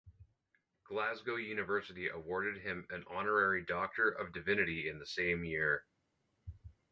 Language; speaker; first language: English; native; English